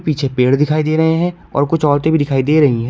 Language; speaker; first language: Hindi; native; Hindi